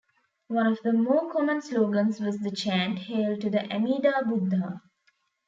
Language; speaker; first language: English; non-native, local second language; Tamil